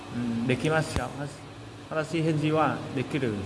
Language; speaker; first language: Japanese; non-native, learner; Vietnamese